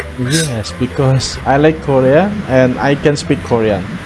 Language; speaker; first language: English; non-native, learner; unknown